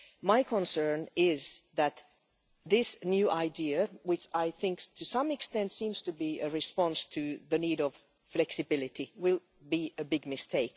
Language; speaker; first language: English; non-native, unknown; Finnish